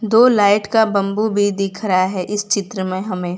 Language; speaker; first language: Hindi; non-native, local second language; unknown